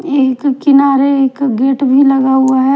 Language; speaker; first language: Hindi; non-native, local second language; Punjabi